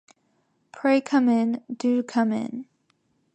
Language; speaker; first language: English; native; English